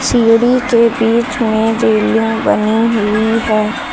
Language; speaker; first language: Hindi; native; Hindi